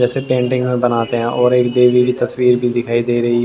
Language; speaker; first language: Hindi; native; Hindi